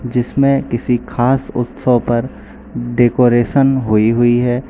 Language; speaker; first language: Hindi; native; Hindi